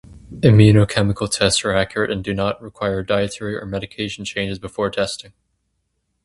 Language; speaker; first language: English; native; English